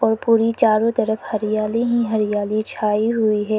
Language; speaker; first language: Hindi; non-native, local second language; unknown